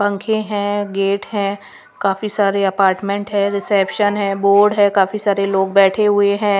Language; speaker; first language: Hindi; non-native, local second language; Punjabi